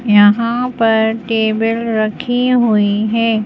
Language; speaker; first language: Hindi; native; Hindi